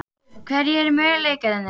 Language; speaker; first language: Icelandic; native; Icelandic